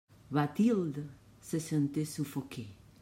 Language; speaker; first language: French; non-native, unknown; Catalan